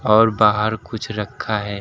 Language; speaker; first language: Hindi; native; Hindi